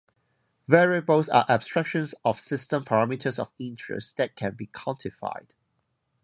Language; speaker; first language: English; non-native, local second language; Cantonese